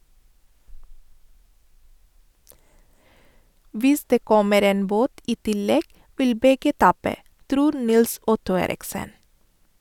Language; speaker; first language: Norwegian; non-native, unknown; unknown